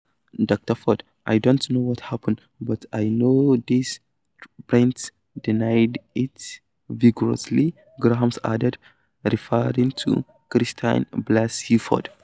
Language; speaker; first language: English; non-native, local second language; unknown